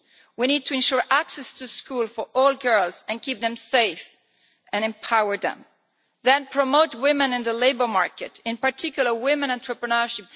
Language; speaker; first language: English; non-native, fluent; Italian